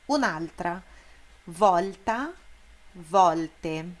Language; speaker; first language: Italian; non-native, fluent; Portuguese